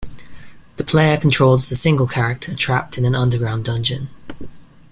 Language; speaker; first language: English; native; English